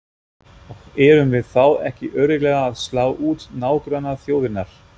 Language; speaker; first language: Icelandic; non-native, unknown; German